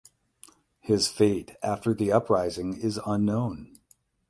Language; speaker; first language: English; native; English